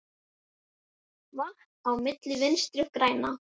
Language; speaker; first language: Icelandic; native; Icelandic